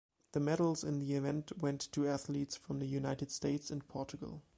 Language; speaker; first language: English; non-native, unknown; German